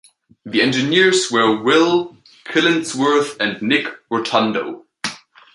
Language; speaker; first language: English; native; English